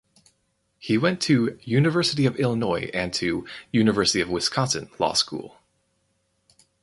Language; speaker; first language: English; native; English